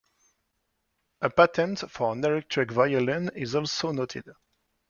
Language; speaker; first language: English; non-native, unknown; French